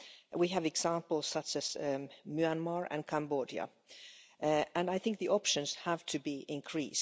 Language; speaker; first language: English; non-native, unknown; Finnish